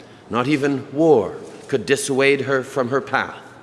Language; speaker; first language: English; native; English